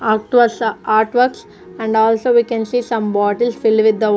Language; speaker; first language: English; non-native, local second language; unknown